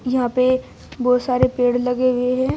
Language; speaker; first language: Hindi; native; Hindi